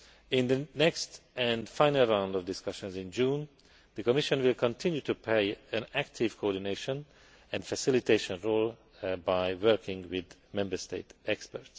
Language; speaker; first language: English; non-native, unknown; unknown